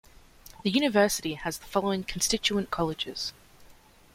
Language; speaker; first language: English; native; English